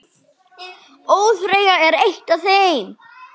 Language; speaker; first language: Icelandic; native; Icelandic